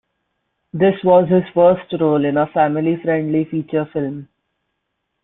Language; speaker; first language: English; non-native, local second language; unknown